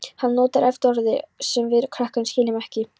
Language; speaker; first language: Icelandic; non-native, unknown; Polish